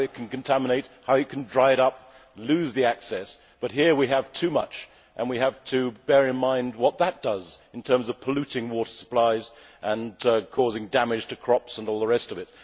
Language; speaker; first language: English; native; English